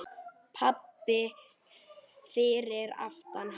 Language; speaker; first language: Icelandic; native; Icelandic